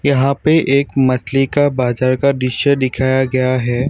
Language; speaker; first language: Hindi; non-native, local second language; Assamese